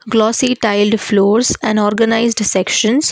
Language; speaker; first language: English; non-native, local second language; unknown